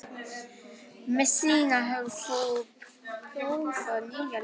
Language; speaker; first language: Icelandic; non-native, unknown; Polish